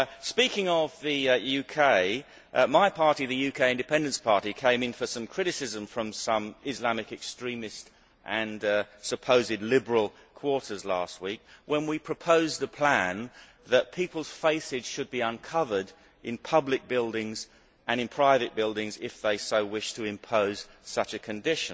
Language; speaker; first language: English; native; English